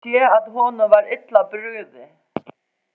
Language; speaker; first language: Icelandic; non-native, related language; Faroese